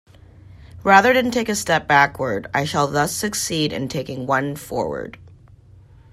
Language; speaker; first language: English; native; English